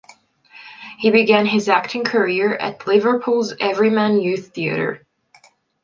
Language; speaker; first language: English; non-native, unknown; Portuguese